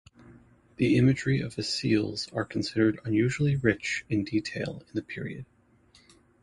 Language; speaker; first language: English; native; English